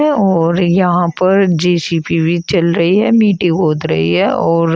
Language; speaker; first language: Hindi; native; Hindi